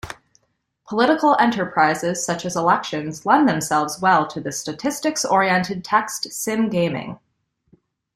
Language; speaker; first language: English; native; English